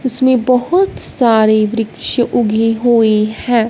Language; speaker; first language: Hindi; non-native, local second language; Punjabi